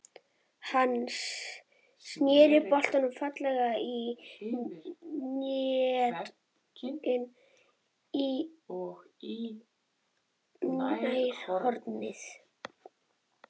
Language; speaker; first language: Icelandic; native; Icelandic